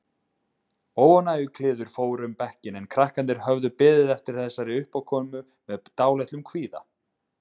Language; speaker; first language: Icelandic; native; Icelandic